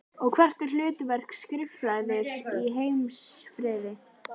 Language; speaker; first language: Icelandic; native; Icelandic